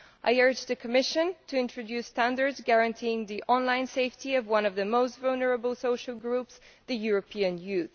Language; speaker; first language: English; non-native, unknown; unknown